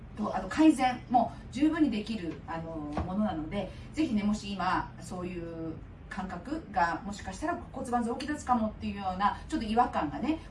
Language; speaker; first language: Japanese; native; Japanese